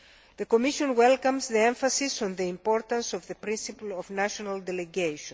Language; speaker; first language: English; non-native, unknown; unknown